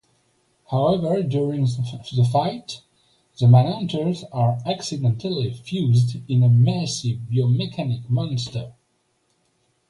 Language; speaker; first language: English; non-native, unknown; French